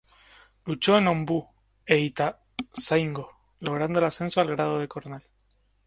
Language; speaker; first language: Spanish; native; Spanish